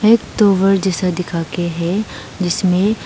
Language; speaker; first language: Hindi; non-native, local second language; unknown